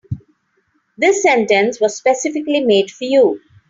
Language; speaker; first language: English; non-native, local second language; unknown